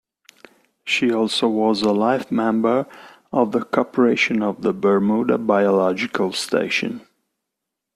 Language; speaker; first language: English; non-native, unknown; Italian